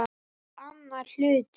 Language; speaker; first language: Icelandic; native; Icelandic